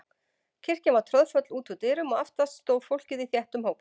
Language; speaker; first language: Icelandic; native; Icelandic